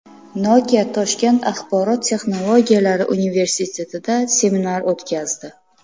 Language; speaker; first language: Uzbek; native; Uzbek